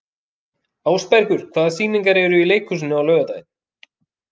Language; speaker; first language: Icelandic; native; Icelandic